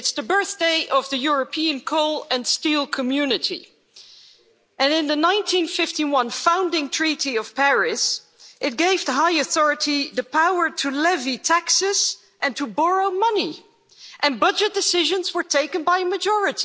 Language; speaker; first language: English; non-native, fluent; Dutch